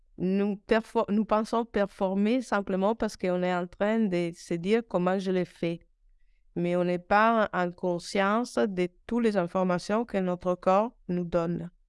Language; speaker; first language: French; non-native, fluent; Italian